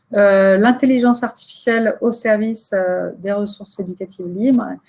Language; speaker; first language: French; native; French